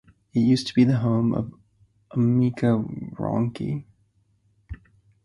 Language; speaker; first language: English; native; English